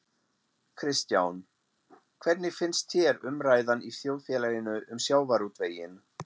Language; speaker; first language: Icelandic; non-native, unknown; German